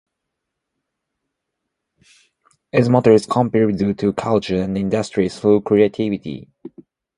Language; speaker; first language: English; non-native, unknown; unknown